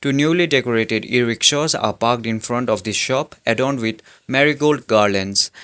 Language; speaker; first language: English; non-native, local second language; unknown